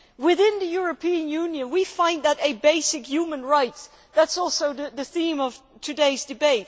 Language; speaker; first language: English; non-native, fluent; Dutch